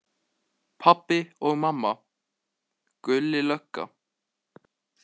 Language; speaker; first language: Icelandic; native; Icelandic